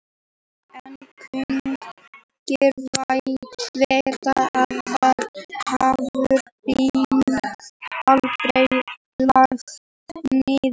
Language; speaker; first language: Icelandic; native; Icelandic